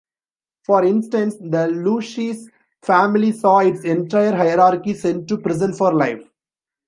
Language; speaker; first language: English; non-native, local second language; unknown